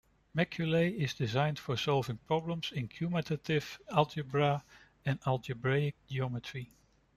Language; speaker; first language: English; non-native, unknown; Dutch